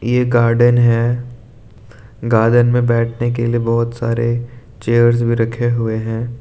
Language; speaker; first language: Hindi; non-native, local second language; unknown